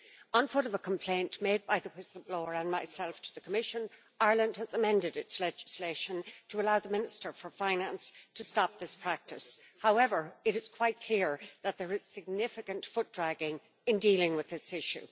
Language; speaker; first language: English; native; English